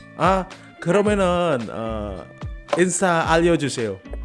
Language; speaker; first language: Korean; non-native, learner; Indonesian